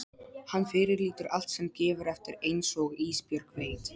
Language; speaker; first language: Icelandic; non-native, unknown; Polish